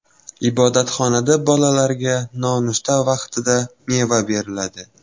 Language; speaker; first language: Uzbek; non-native, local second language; Kara-Kalpak